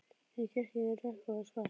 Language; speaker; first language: Icelandic; native; Icelandic